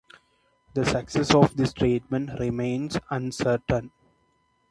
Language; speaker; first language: English; non-native, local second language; Malayalam